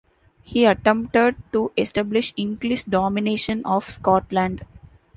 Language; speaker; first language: English; non-native, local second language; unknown